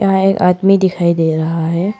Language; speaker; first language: Hindi; non-native, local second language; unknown